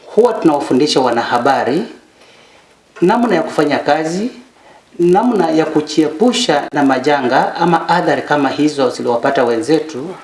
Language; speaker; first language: Swahili; non-native, local second language; Luyia